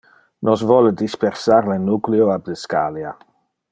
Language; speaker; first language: Interlingua; non-native, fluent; Dutch